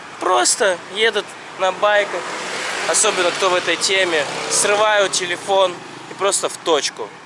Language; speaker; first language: Russian; native; Russian